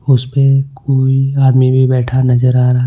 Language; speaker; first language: Hindi; non-native, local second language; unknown